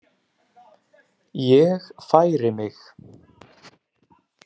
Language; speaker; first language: Icelandic; native; Icelandic